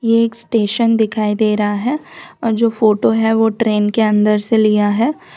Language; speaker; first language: Hindi; non-native, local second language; Gujarati